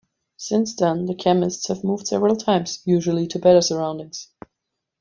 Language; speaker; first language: English; non-native, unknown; German